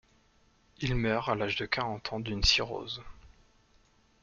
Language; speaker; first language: French; native; French